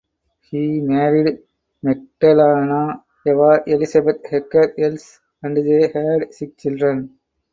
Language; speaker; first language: English; non-native, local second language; Tamil